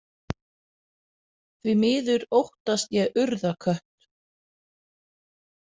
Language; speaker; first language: Icelandic; non-native, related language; Danish